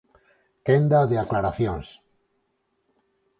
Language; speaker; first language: Galician; non-native, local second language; Spanish